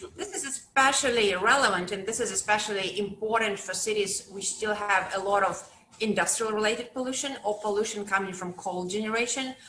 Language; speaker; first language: English; non-native, fluent; Russian